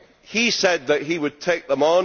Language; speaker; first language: English; native; English